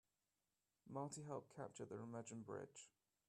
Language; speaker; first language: English; native; English